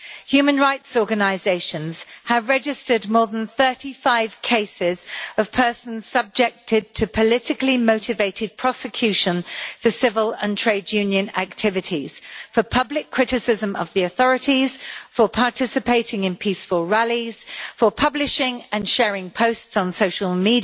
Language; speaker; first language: English; native; English